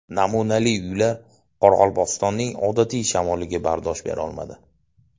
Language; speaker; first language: Uzbek; native; Uzbek